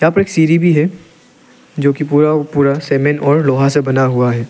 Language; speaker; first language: Hindi; non-native, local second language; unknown